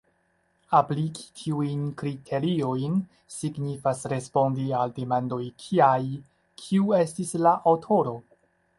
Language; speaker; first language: Esperanto; non-native, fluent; Chinese